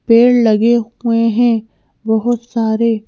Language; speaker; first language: Hindi; native; Hindi